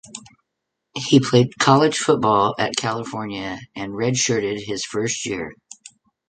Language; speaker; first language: English; native; English